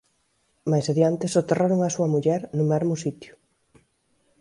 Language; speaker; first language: Galician; native; Galician